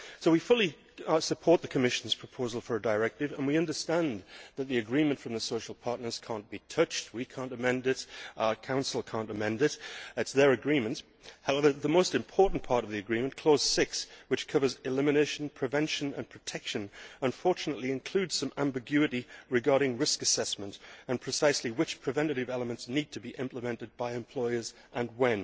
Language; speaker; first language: English; native; English